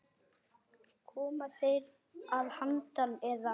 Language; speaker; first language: Icelandic; native; Icelandic